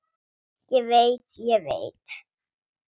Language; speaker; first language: Icelandic; non-native, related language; Swedish